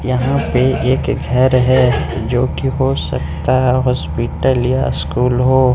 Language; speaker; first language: Hindi; non-native, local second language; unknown